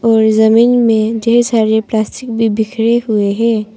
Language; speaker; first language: Hindi; non-native, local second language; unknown